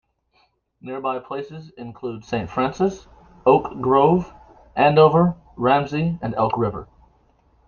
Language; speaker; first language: English; native; English